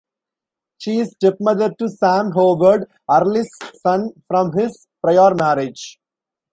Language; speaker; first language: English; non-native, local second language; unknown